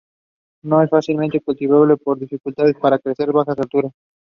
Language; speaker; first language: English; non-native, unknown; Spanish